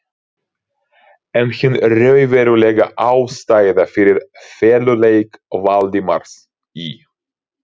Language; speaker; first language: Icelandic; non-native, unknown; Ukrainian